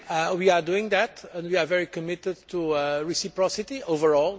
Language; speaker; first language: English; non-native, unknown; Portuguese